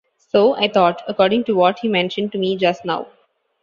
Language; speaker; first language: English; non-native, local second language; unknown